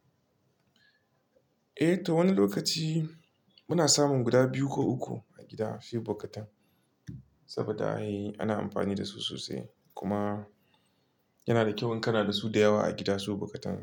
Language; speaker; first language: Hausa; non-native, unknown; Igbo